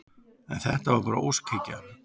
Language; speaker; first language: Icelandic; native; Icelandic